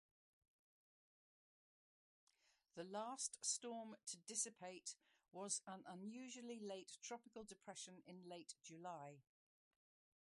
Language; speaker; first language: English; native; English